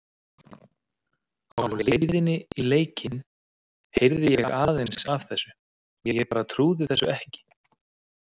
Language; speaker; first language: Icelandic; native; Icelandic